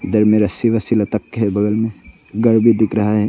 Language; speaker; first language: Hindi; non-native, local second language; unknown